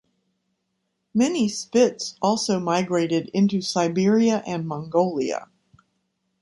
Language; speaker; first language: English; native; English